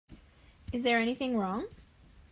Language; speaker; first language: English; native; English